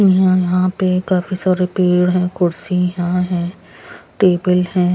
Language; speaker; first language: Hindi; non-native, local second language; Punjabi